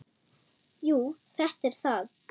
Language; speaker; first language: Icelandic; non-native, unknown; German